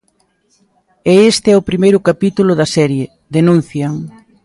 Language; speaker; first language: Galician; native; Galician